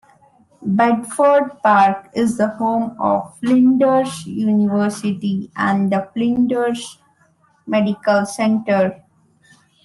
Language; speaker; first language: English; non-native, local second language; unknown